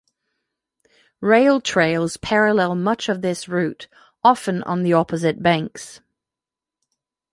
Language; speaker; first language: English; non-native, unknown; French